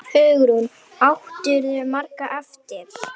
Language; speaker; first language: Icelandic; non-native, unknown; Indonesian